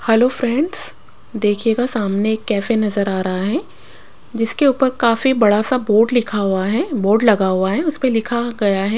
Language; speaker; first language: Hindi; non-native, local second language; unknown